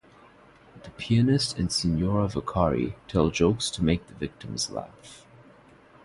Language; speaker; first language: English; non-native, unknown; Bangla